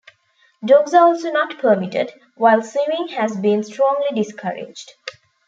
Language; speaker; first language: English; non-native, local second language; Tamil